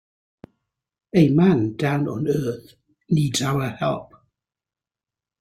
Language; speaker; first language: English; native; English